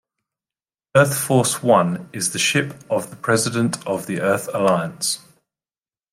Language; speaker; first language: English; native; English